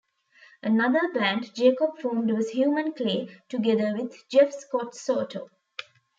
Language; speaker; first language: English; non-native, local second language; Tamil